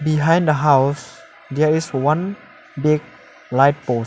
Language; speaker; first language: English; non-native, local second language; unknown